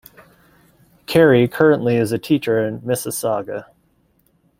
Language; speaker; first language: English; native; English